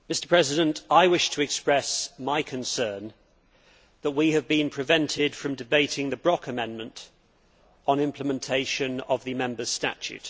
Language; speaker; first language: English; native; English